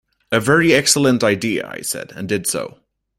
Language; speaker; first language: English; native; English